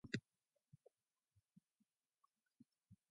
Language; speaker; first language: English; non-native, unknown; Mongolian